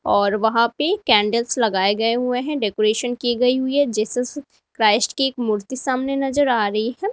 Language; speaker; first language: Hindi; native; Hindi